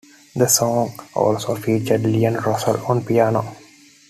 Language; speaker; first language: English; non-native, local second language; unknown